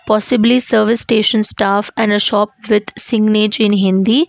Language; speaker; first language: English; non-native, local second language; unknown